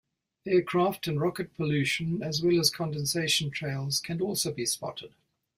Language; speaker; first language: English; native; English